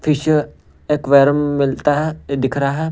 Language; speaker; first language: Hindi; non-native, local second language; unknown